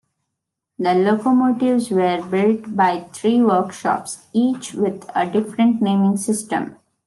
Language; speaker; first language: English; non-native, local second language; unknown